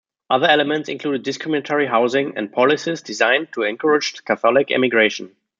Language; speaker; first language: English; non-native, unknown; German